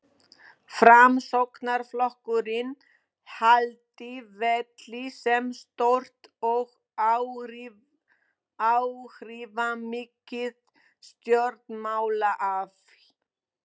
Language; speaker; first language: Icelandic; non-native, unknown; Polish